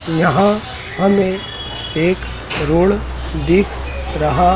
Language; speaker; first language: Hindi; native; Hindi